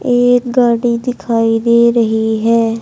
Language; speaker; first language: Hindi; native; Hindi